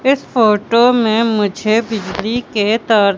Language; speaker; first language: Hindi; native; Hindi